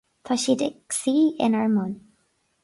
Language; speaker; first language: Irish; non-native, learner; English